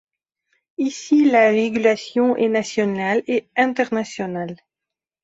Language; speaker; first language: French; non-native, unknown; Belarusian